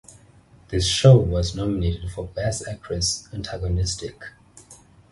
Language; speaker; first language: English; non-native, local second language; Xhosa